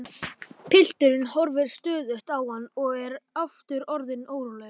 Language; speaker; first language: Icelandic; non-native, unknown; Polish